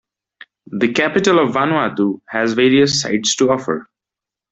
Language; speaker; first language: English; non-native, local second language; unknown